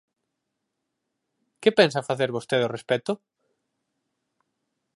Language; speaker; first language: Galician; native; Galician